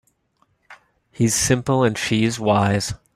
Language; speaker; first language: English; native; English